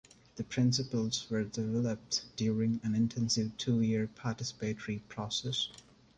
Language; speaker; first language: English; non-native, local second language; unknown